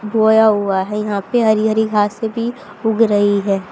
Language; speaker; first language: Hindi; native; Hindi